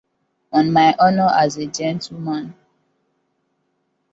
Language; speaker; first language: English; non-native, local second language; Hausa